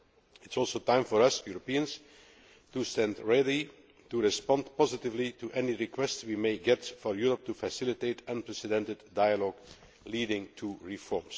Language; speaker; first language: English; non-native, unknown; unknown